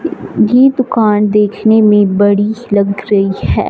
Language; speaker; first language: Hindi; non-native, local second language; Punjabi